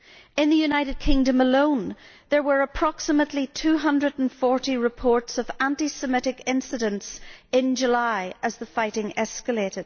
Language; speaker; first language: English; native; English